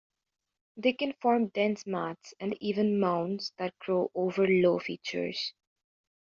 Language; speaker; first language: English; native; English